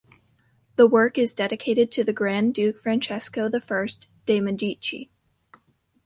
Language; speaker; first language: English; native; English